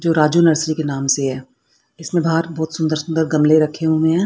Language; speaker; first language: Hindi; native; Hindi